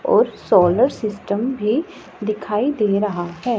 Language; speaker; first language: Hindi; non-native, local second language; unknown